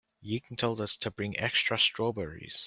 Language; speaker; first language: English; native; English